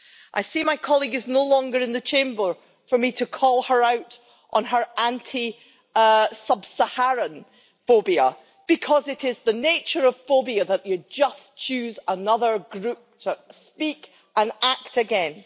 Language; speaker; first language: English; native; English